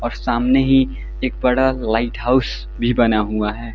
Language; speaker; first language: Hindi; native; Hindi